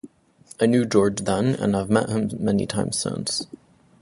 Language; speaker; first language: English; native; English